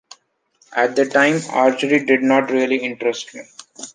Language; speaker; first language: English; non-native, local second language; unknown